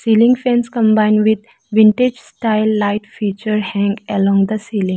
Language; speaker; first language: English; non-native, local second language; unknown